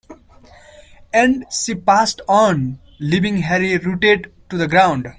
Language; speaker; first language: English; non-native, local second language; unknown